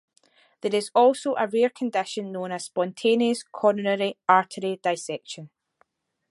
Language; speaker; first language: English; native; English